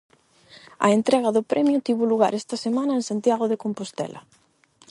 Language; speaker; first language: Galician; non-native, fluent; Spanish